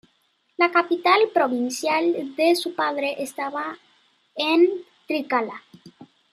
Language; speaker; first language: Spanish; native; Spanish